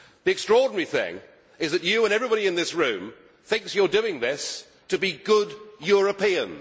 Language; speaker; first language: English; native; English